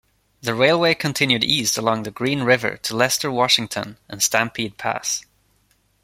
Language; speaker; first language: English; non-native, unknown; Swedish